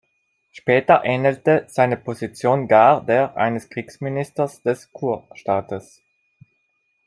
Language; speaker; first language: German; non-native, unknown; Italian